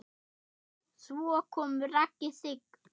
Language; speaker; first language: Icelandic; non-native, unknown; German